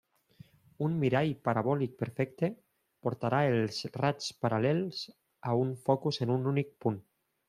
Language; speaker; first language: Catalan; non-native, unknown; Spanish